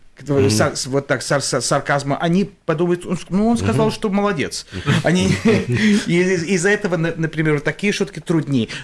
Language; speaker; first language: Russian; early bilingual, other home language; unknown